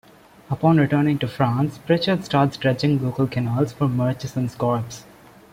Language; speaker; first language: English; non-native, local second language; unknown